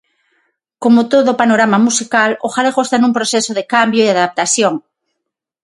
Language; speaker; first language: Galician; non-native, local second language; Spanish